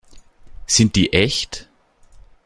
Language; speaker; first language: German; native; German